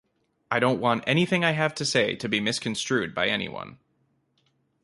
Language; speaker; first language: English; native; English